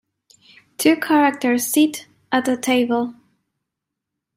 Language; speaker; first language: English; non-native, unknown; Spanish